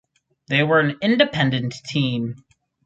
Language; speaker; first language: English; native; English